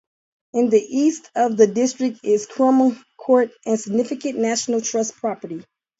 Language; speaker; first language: English; native; English